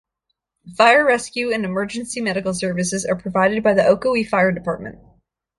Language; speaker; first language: English; native; English